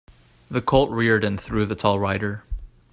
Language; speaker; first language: English; native; English